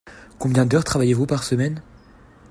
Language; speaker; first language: French; native; French